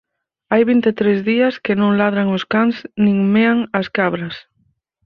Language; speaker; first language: Galician; native; Galician